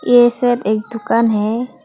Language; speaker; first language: Hindi; non-native, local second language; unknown